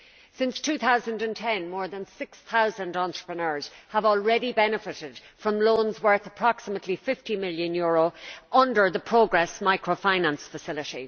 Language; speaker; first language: English; native; English